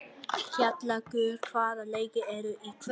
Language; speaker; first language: Icelandic; non-native, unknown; Vietnamese